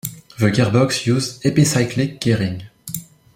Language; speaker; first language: English; non-native, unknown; French